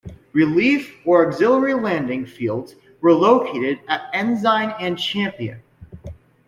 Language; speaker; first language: English; native; English